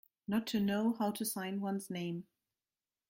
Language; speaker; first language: English; non-native, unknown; German